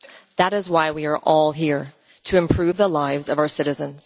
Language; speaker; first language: English; non-native, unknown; Dutch